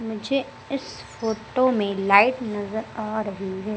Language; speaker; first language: Hindi; native; Hindi